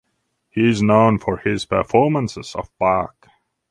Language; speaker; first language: English; non-native, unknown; Latvian